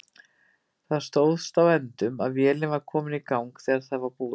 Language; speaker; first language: Icelandic; native; Icelandic